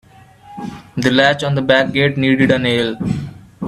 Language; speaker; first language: English; non-native, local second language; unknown